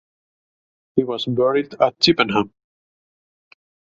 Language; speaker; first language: English; native; English